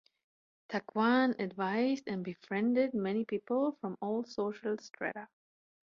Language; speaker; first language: English; non-native, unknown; German